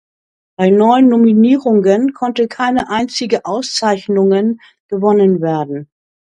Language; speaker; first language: German; native; German